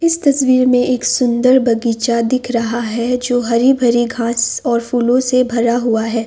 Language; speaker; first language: Hindi; non-native, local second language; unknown